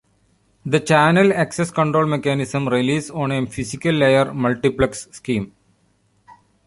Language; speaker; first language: English; non-native, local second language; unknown